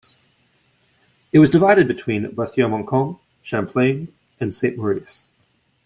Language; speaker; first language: English; native; English